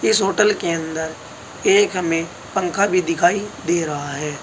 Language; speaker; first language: Hindi; native; Hindi